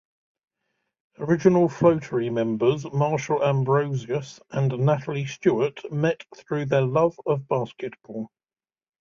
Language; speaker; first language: English; native; English